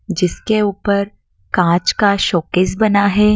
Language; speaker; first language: Hindi; native; Hindi